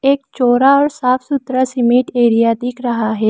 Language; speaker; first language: Hindi; non-native, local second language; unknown